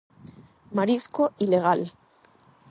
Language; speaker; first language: Galician; non-native, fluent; Spanish